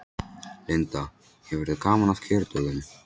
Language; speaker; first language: Icelandic; non-native, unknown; Polish